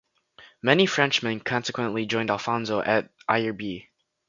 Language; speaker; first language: English; native; English